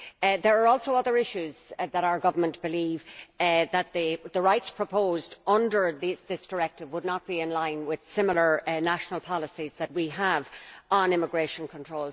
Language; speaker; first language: English; native; English